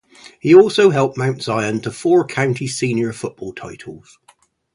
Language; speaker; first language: English; native; English